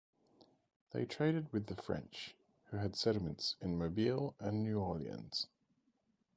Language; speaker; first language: English; native; English